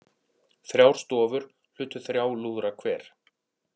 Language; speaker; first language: Icelandic; native; Icelandic